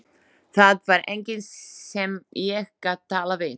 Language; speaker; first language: Icelandic; non-native, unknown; Slovak